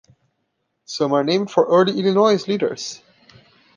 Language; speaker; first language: English; non-native, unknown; Portuguese